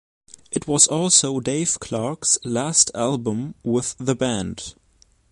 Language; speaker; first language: English; non-native, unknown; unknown